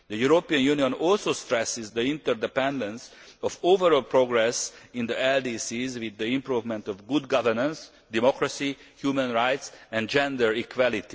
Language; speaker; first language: English; non-native, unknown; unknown